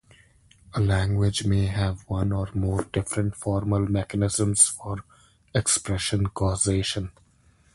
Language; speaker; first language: English; non-native, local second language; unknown